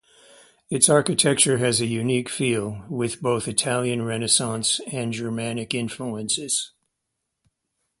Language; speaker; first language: English; native; English